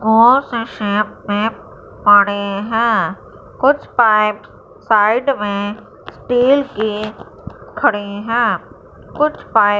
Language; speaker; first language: Hindi; non-native, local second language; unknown